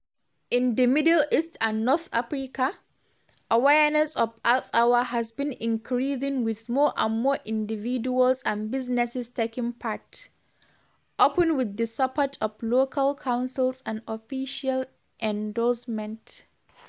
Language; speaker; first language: English; non-native, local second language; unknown